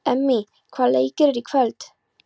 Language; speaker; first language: Icelandic; non-native, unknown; Polish